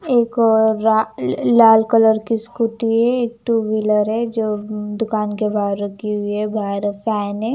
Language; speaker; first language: Hindi; non-native, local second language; Punjabi